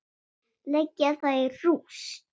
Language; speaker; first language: Icelandic; non-native, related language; Swedish